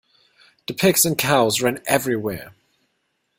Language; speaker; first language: English; non-native, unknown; German